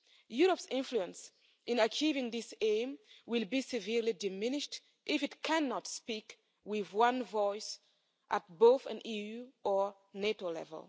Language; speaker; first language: English; non-native, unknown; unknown